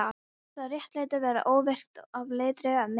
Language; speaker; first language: Icelandic; non-native, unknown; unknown